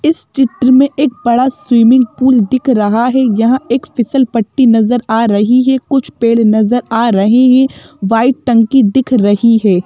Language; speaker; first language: Hindi; native; Hindi